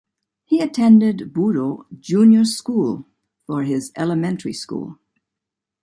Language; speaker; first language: English; native; English